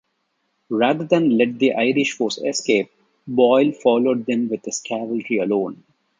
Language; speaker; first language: English; non-native, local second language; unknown